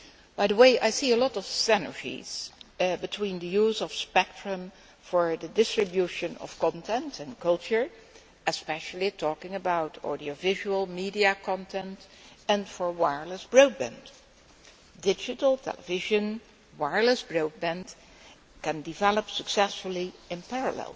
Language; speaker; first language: English; non-native, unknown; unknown